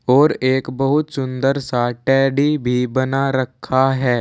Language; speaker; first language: Hindi; native; Hindi